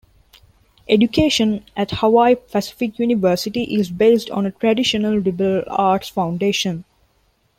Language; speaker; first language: English; non-native, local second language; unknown